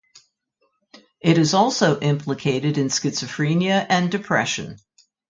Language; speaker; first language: English; native; English